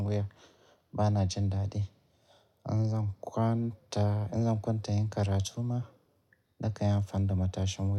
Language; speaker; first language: Hausa; native; Hausa